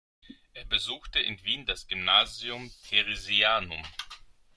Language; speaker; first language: German; non-native, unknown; Greek